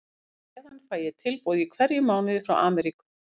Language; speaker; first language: Icelandic; native; Icelandic